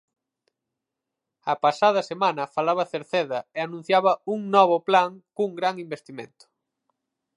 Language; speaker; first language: Galician; native; Galician